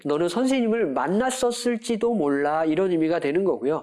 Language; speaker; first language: Korean; native; Korean